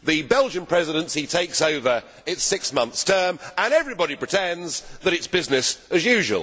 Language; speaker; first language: English; native; English